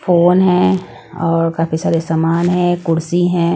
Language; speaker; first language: Hindi; non-native, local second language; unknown